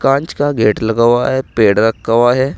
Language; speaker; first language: Hindi; native; Hindi